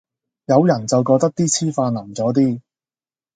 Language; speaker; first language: Cantonese; native; Cantonese